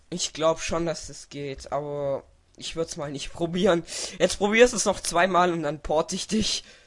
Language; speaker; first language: German; native; German